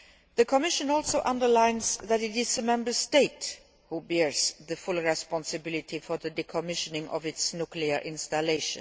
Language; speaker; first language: English; non-native, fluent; Luxembourgish